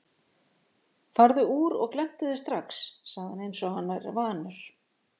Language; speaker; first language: Icelandic; native; Icelandic